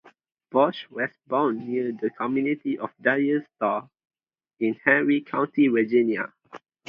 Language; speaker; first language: English; non-native, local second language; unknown